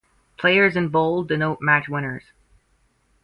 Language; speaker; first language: English; native; English